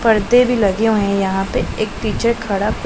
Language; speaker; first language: Hindi; non-native, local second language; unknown